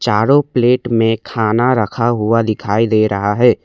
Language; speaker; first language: Hindi; non-native, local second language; Assamese